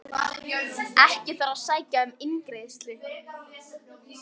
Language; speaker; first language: Icelandic; native; Icelandic